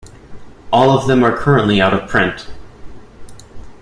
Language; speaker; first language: English; native; English